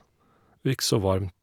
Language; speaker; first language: Norwegian; non-native, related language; Faroese